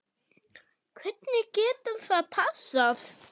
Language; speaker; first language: Icelandic; non-native, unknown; German